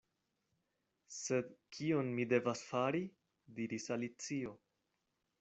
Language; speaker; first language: Esperanto; non-native, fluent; Spanish